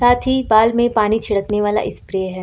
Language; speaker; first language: Hindi; native; Hindi